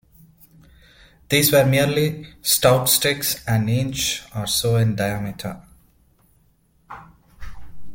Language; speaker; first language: English; non-native, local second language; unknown